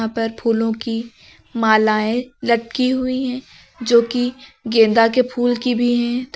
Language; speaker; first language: Hindi; native; Hindi